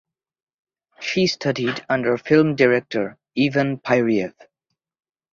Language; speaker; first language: English; non-native, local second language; Bangla